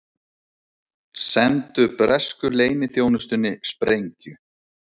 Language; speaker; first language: Icelandic; native; Icelandic